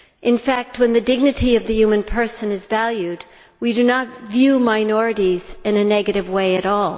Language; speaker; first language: English; native; English